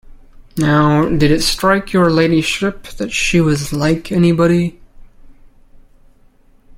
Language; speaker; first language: English; native; English